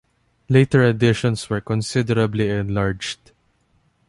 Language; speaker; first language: English; non-native, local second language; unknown